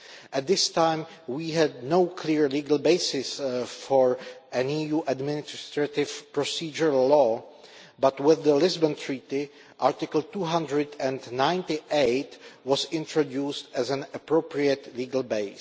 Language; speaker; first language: English; non-native, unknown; Czech